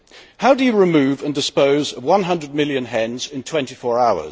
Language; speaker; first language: English; native; English